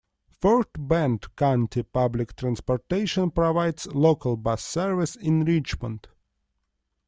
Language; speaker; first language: English; non-native, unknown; Russian